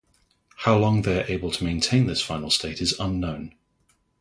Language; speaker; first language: English; native; English